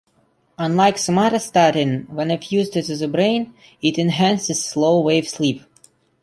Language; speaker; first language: English; non-native, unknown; Russian